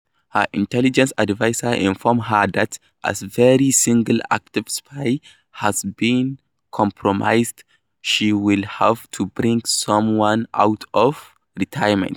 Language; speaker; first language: English; non-native, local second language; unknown